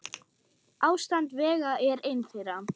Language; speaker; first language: Icelandic; non-native, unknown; German